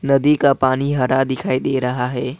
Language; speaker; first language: Hindi; non-native, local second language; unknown